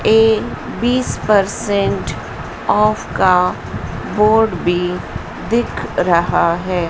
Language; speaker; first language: Hindi; native; Hindi